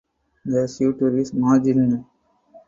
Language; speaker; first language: English; non-native, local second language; Tamil